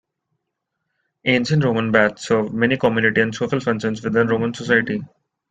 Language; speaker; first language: English; non-native, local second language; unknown